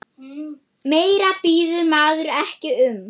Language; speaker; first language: Icelandic; non-native, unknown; German